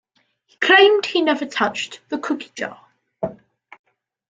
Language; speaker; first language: English; native; English